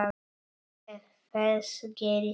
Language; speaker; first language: Icelandic; non-native, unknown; Polish